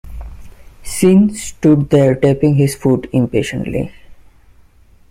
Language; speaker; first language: English; non-native, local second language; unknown